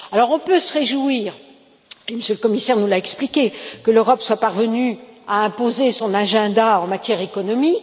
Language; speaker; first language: French; native; French